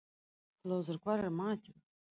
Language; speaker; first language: Icelandic; non-native, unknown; Russian